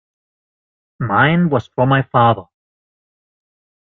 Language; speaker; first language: English; non-native, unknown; German